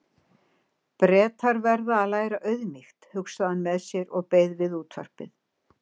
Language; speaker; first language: Icelandic; native; Icelandic